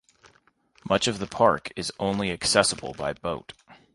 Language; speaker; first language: English; native; English